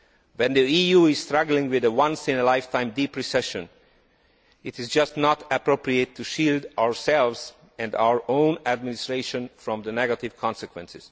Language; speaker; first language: English; non-native, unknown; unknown